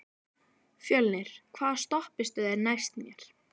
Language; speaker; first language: Icelandic; native; Icelandic